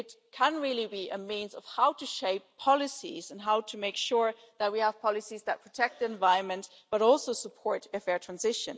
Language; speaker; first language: English; non-native, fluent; German